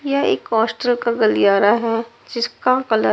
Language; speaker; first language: Hindi; non-native, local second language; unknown